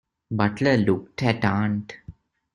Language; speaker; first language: English; non-native, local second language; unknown